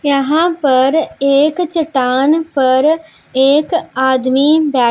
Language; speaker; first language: Hindi; non-native, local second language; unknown